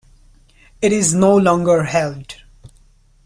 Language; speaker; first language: English; non-native, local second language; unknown